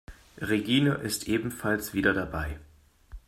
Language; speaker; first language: German; native; German